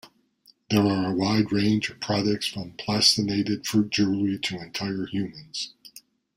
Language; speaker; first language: English; native; English